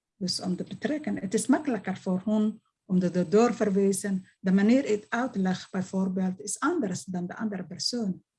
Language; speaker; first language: Dutch; non-native, fluent; Somali